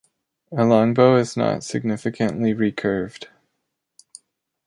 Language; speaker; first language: English; native; English